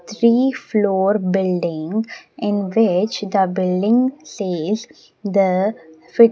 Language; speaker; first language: English; non-native, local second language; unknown